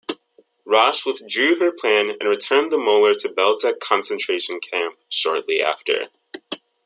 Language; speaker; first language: English; native; English